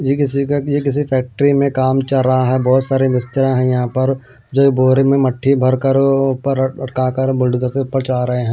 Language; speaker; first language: Hindi; non-native, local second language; Punjabi